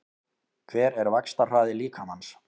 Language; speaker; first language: Icelandic; native; Icelandic